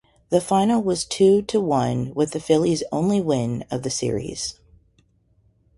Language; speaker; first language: English; native; English